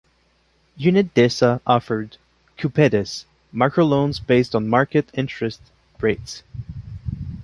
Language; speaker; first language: English; non-native, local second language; French